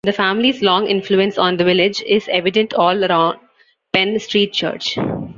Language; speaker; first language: English; non-native, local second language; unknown